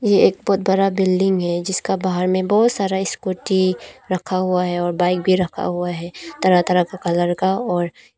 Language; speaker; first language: Hindi; non-native, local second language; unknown